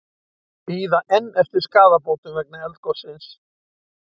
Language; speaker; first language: Icelandic; native; Icelandic